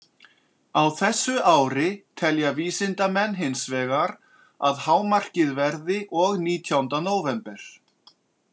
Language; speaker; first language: Icelandic; native; Icelandic